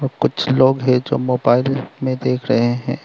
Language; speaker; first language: Hindi; non-native, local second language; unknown